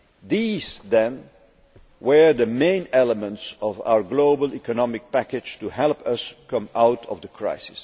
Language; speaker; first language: English; non-native, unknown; Dutch